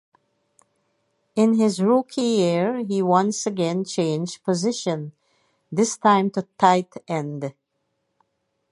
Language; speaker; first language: English; native; English